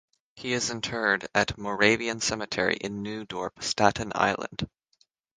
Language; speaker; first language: English; native; English